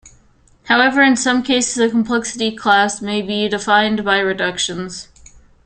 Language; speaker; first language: English; native; English